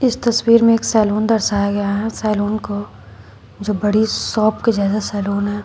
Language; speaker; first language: Hindi; native; Hindi